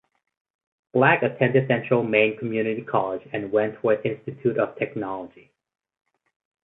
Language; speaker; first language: English; native; English